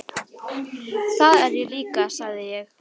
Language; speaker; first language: Icelandic; native; Icelandic